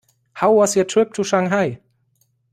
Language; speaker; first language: English; non-native, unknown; German